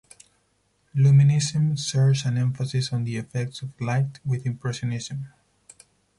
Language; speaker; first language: English; non-native, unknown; Spanish